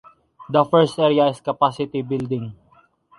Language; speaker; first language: English; non-native, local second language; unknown